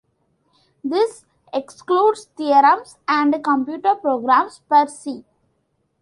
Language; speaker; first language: English; non-native, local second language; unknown